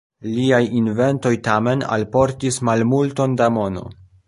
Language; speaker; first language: Esperanto; non-native, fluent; Polish